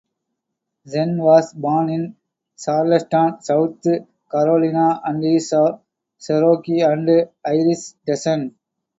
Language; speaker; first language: English; non-native, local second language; Tamil